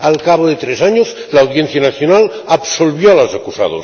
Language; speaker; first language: Spanish; non-native, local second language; Catalan